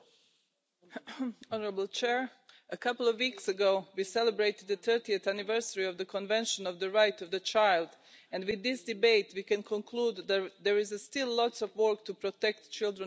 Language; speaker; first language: English; non-native, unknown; Croatian